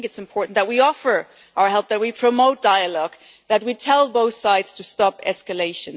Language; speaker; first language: English; non-native, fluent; German